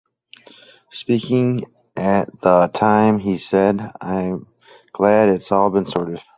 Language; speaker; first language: English; native; English